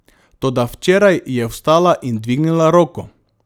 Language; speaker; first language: Slovenian; non-native, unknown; Macedonian